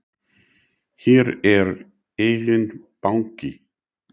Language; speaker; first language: Icelandic; non-native, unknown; English